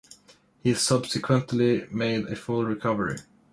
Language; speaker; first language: English; non-native, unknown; Swedish